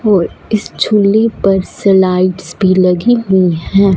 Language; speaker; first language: Hindi; non-native, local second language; Punjabi